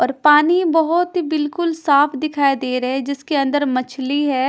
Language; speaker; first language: Hindi; non-native, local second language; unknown